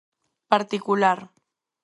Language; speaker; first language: Galician; non-native, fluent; Spanish